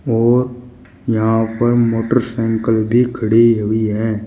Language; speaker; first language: Hindi; native; Hindi